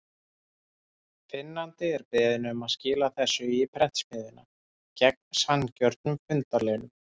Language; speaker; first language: Icelandic; native; Icelandic